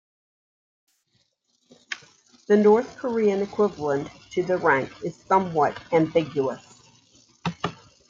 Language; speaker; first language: English; native; English